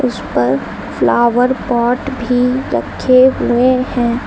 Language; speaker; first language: Hindi; native; Hindi